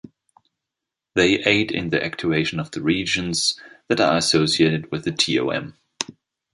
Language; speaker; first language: English; non-native, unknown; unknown